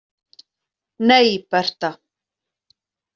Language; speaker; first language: Icelandic; native; Icelandic